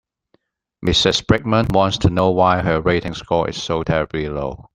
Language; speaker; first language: English; non-native, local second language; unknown